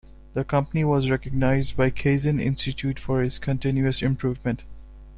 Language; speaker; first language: English; non-native, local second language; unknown